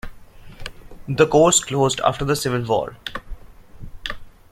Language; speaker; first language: English; non-native, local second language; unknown